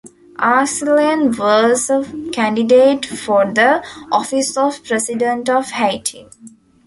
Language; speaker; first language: English; non-native, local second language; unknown